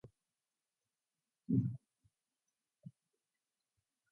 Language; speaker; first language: English; non-native, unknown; Mongolian